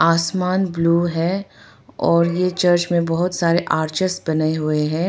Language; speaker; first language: Hindi; non-native, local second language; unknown